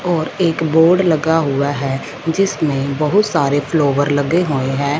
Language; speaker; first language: Hindi; non-native, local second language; Punjabi